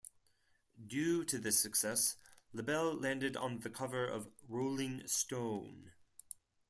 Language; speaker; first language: English; non-native, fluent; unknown